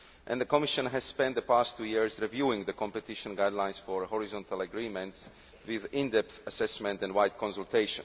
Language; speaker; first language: English; non-native, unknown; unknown